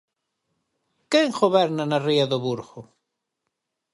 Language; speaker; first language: Galician; native; Galician